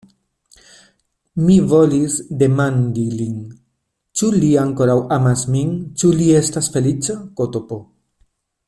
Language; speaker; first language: Esperanto; non-native, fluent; Spanish